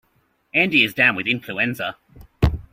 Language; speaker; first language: English; native; English